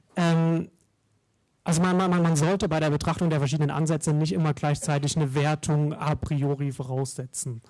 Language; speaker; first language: German; native; German